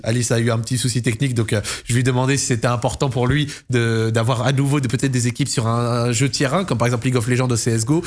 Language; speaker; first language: French; native; French